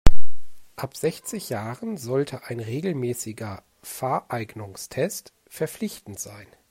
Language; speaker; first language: German; native; German